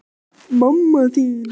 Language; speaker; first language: Icelandic; native; Icelandic